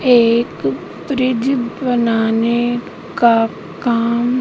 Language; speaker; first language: Hindi; native; Hindi